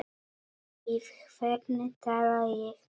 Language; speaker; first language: Icelandic; non-native, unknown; Polish